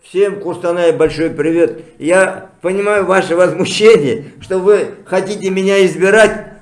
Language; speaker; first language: Russian; non-native, local second language; Kazakh